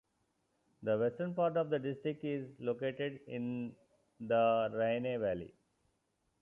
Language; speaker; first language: English; non-native, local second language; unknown